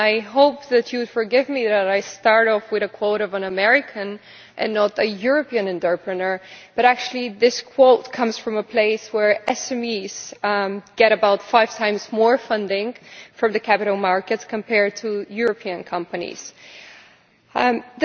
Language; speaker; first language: English; non-native, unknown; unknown